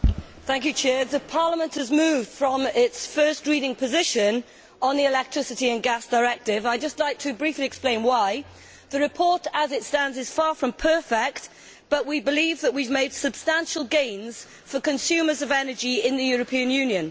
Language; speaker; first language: English; native; English